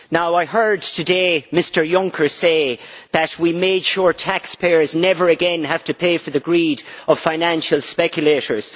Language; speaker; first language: English; native; English